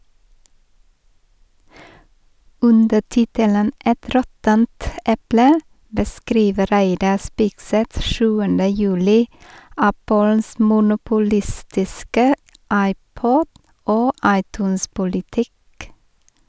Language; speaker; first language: Norwegian; non-native, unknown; Vietnamese